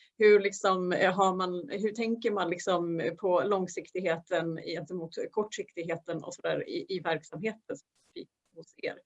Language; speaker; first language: Swedish; non-native, fluent; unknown